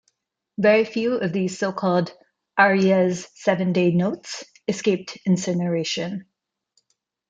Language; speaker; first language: English; non-native, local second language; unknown